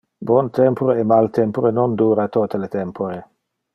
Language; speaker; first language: Interlingua; non-native, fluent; Dutch